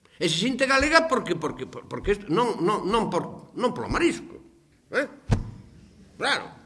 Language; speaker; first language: Galician; native; Galician